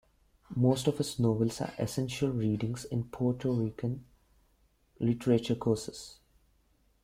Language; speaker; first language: English; non-native, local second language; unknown